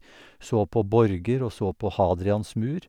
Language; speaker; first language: Norwegian; native; Norwegian